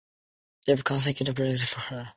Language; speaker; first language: English; non-native, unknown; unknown